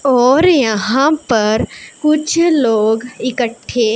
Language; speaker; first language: Hindi; non-native, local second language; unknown